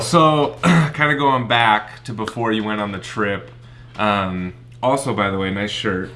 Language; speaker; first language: English; native; English